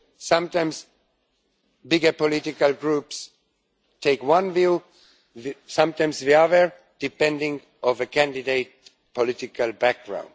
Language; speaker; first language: English; non-native, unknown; Estonian